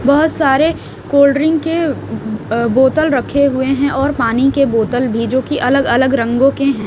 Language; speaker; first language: Hindi; native; Hindi